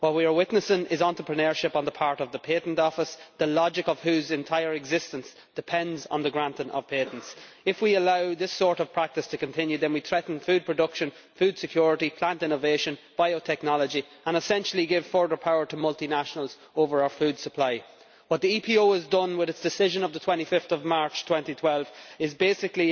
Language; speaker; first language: English; native; English